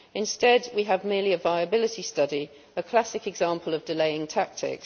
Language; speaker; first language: English; native; English